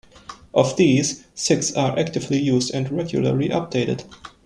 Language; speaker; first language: English; non-native, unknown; German